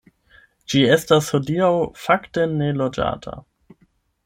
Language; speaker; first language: Esperanto; non-native, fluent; German